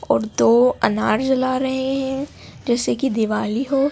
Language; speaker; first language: Hindi; native; Hindi